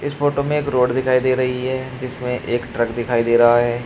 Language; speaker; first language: Hindi; native; Hindi